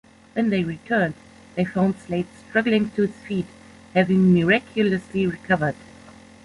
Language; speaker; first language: English; non-native, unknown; German